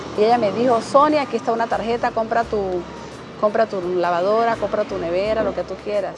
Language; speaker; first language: Spanish; native; Spanish